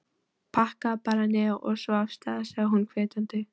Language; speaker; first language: Icelandic; non-native, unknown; Polish